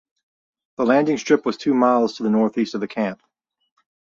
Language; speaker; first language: English; native; English